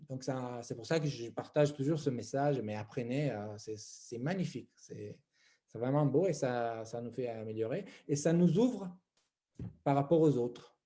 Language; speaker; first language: French; non-native, fluent; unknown